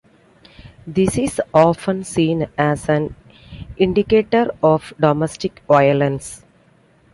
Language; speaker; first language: English; non-native, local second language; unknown